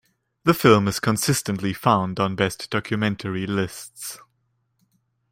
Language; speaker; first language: English; non-native, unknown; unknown